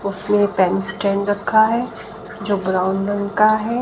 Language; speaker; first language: Hindi; native; Hindi